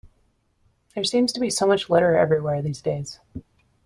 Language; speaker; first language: English; native; English